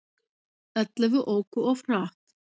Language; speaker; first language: Icelandic; native; Icelandic